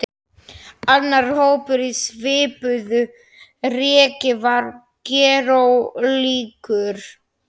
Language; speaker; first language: Icelandic; non-native, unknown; Slovak